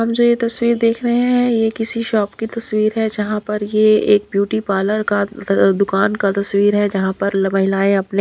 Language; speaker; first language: Hindi; non-native, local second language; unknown